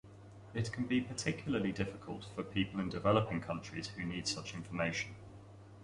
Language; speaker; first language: English; native; English